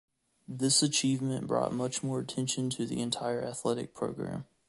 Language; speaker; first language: English; native; English